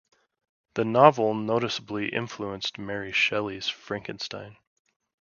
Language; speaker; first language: English; native; English